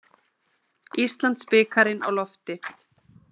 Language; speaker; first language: Icelandic; native; Icelandic